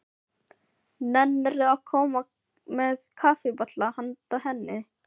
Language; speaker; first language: Icelandic; non-native, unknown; Filipino